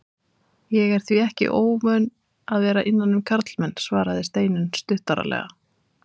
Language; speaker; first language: Icelandic; native; Icelandic